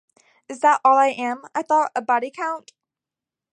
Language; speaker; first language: English; native; English